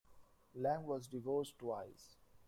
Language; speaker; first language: English; non-native, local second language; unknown